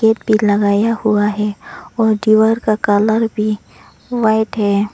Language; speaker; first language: Hindi; non-native, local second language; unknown